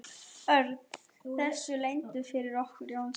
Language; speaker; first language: Icelandic; non-native, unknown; German